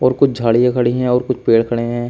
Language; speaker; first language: Hindi; native; Hindi